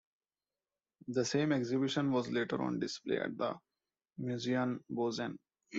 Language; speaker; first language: English; non-native, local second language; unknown